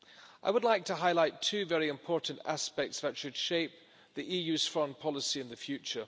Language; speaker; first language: English; non-native, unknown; German